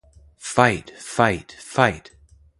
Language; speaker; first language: English; native; English